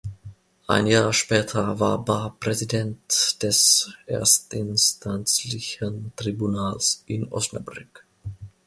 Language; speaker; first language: German; non-native, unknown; Finnish